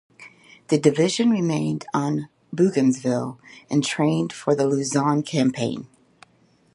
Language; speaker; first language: English; native; English